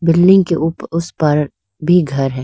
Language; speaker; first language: Hindi; non-native, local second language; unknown